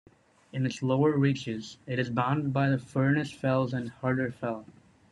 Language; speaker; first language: English; native; English